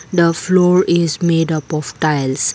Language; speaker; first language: English; non-native, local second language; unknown